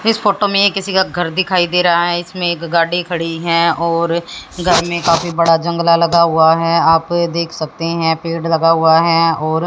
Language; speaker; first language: Hindi; native; Hindi